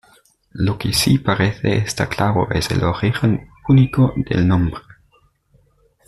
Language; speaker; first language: Spanish; native; Spanish